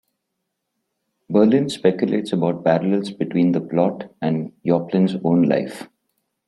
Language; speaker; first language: English; non-native, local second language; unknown